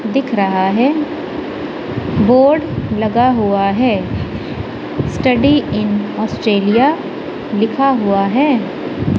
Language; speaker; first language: Hindi; non-native, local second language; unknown